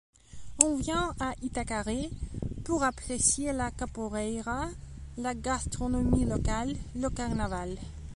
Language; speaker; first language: French; non-native, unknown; Belarusian